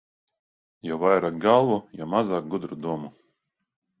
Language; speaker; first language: Latvian; non-native, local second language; Russian